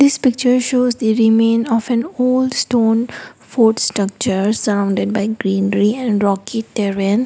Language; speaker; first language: English; non-native, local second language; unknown